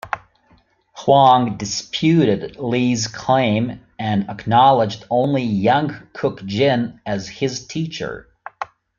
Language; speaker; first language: English; native; English